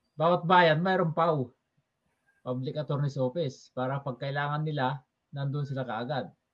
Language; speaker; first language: Filipino; non-native, local second language; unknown